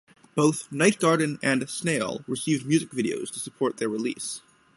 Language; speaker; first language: English; native; English